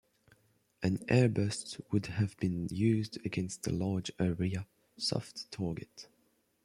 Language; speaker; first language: English; non-native, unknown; French